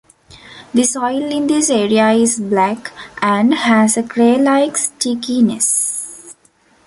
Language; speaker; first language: English; non-native, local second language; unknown